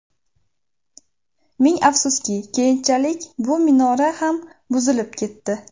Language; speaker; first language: Uzbek; native; Uzbek